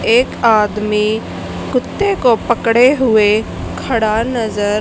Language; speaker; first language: Hindi; native; Hindi